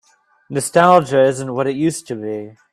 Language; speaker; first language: English; native; English